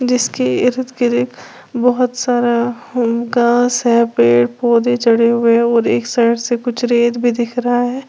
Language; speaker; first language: Hindi; native; Hindi